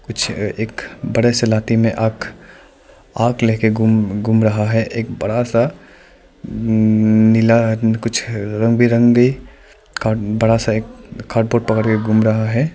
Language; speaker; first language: Hindi; non-native, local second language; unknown